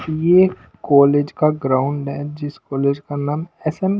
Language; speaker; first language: Hindi; non-native, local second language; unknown